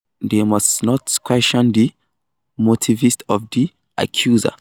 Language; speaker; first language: English; non-native, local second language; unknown